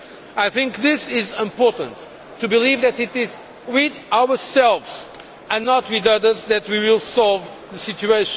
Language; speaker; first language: English; non-native, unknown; Portuguese